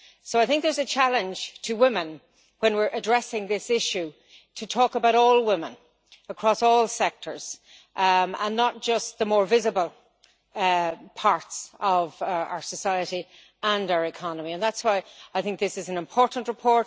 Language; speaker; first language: English; native; English